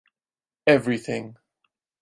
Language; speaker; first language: English; non-native, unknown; German